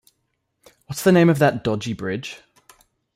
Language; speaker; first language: English; native; English